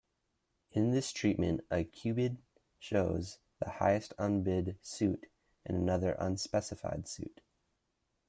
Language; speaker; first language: English; native; English